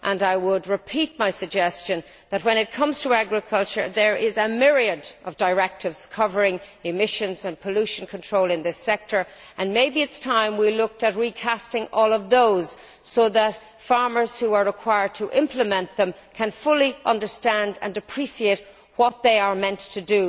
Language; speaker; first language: English; native; English